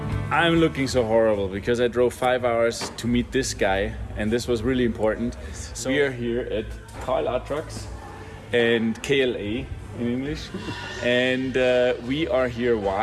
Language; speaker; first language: English; non-native, fluent; German